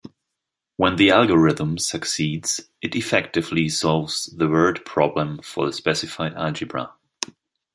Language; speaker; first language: English; non-native, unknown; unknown